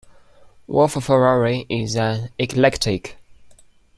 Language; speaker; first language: English; non-native, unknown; Chinese